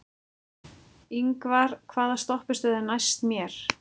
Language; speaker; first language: Icelandic; native; Icelandic